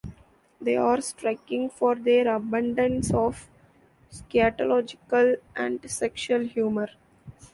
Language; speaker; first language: English; non-native, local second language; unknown